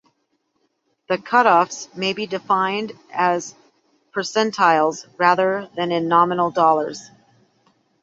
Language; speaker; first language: English; native; English